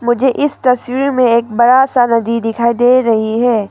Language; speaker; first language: Hindi; non-native, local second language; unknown